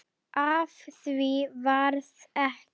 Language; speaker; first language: Icelandic; native; Icelandic